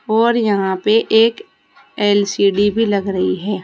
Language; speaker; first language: Hindi; native; Hindi